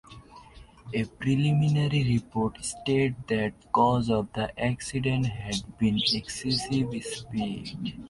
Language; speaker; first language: English; non-native, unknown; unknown